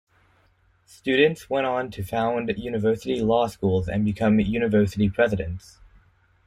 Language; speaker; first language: English; native; English